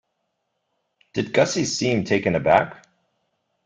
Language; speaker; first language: English; native; English